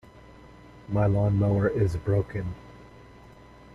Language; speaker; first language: English; native; English